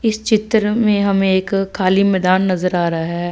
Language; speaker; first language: Hindi; non-native, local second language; Punjabi